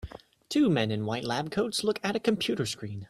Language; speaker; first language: English; native; English